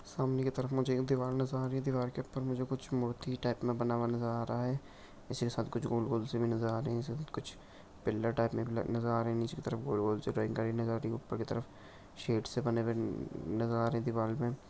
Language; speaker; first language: Hindi; non-native, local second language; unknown